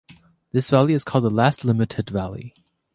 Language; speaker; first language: English; native; English